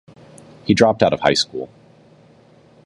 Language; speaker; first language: English; native; English